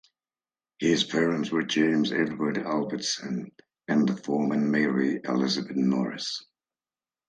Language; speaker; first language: English; native; English